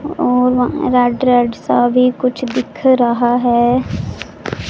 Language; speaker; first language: Hindi; non-native, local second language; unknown